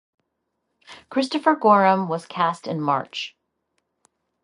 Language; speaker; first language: English; native; English